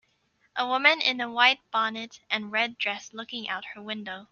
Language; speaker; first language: English; native; English